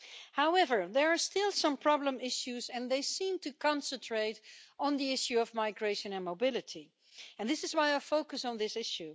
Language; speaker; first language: English; non-native, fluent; Dutch